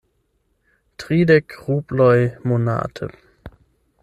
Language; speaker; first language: Esperanto; non-native, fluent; German